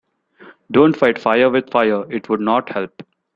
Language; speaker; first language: English; non-native, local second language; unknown